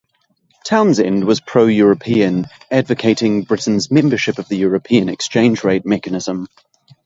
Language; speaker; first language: English; native; English